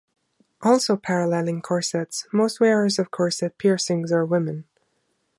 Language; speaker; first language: English; non-native, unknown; German